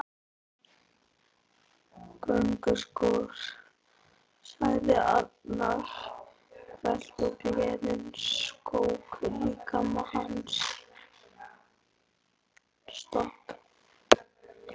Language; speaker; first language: Icelandic; native; Icelandic